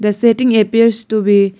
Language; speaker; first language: English; non-native, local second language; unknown